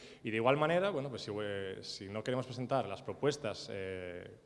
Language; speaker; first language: Spanish; native; Spanish